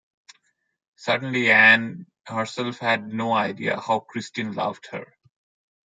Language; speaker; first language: English; non-native, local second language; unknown